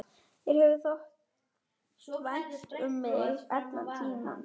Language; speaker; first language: Icelandic; non-native, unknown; German